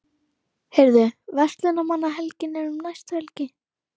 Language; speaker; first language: Icelandic; native; Icelandic